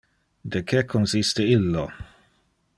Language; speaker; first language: Interlingua; non-native, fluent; Dutch